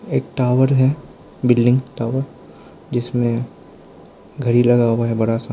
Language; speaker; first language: Hindi; non-native, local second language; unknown